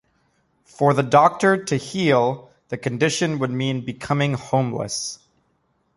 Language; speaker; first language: English; native; English